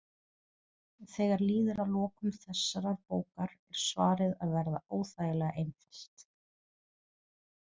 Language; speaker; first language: Icelandic; non-native, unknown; Portuguese